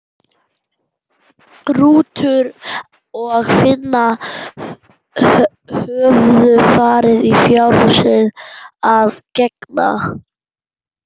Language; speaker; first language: Icelandic; non-native, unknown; German